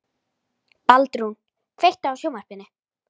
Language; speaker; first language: Icelandic; native; Icelandic